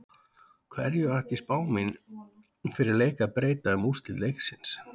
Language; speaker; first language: Icelandic; native; Icelandic